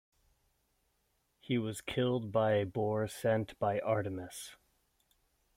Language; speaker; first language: English; native; English